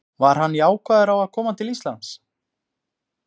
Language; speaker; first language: Icelandic; native; Icelandic